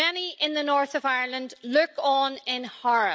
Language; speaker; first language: English; native; English